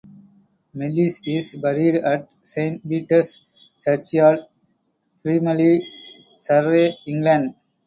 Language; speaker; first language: English; non-native, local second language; Tamil